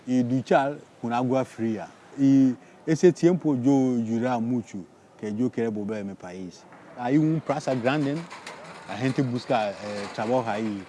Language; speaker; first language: Spanish; non-native, learner; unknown